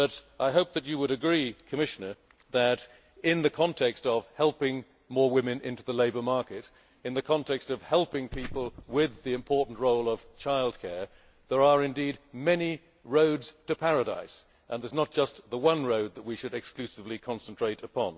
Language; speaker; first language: English; native; English